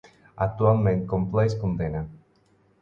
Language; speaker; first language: Catalan; non-native, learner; Spanish